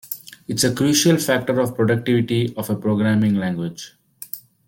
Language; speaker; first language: English; non-native, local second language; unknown